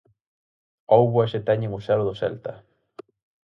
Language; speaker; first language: Galician; native; Galician